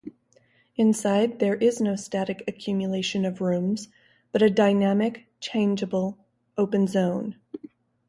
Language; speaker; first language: English; native; English